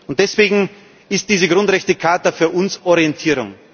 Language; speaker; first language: German; native; German